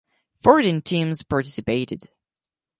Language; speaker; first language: English; non-native, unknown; French